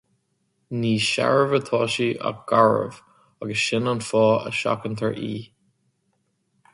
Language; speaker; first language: Irish; non-native, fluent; English